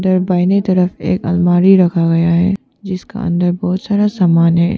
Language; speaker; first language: Hindi; non-native, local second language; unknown